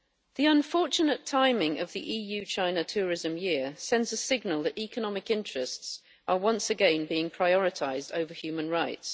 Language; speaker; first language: English; native; English